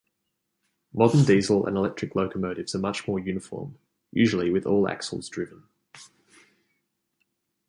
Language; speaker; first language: English; native; English